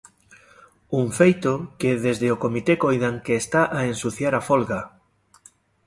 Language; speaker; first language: Galician; native; Galician